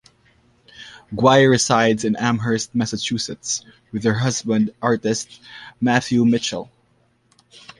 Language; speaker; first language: English; non-native, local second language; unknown